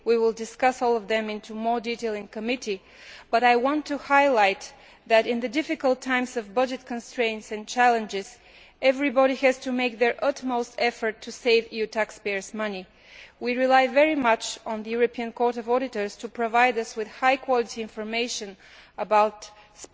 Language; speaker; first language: English; non-native, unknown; Bulgarian